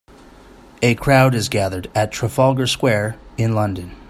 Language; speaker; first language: English; native; English